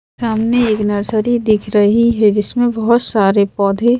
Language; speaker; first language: Hindi; native; Hindi